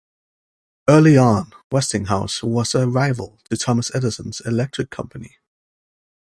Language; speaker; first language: English; native; English